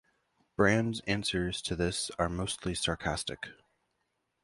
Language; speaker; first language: English; native; English